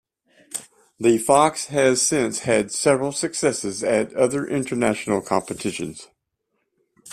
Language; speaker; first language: English; native; English